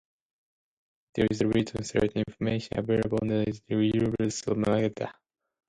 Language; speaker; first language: English; non-native, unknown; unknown